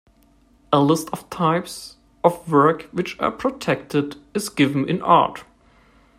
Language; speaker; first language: English; non-native, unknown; German